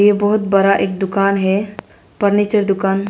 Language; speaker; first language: Hindi; non-native, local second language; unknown